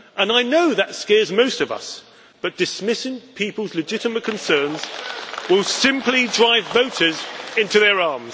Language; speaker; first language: English; native; English